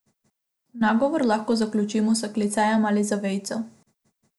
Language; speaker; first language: Slovenian; non-native, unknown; Macedonian